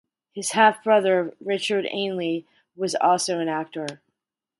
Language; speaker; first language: English; native; English